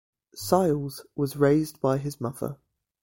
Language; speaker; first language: English; native; English